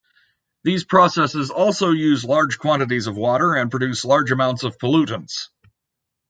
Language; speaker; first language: English; native; English